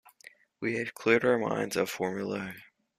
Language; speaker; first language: English; native; English